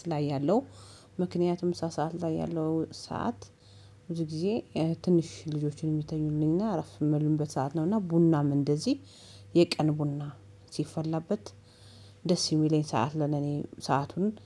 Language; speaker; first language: Amharic; native; Amharic